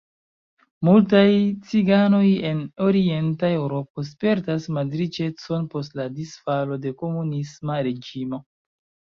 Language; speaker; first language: Esperanto; non-native, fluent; Chinese